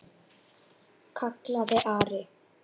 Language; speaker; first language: Icelandic; native; Icelandic